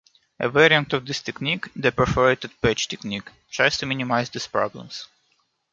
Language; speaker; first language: English; non-native, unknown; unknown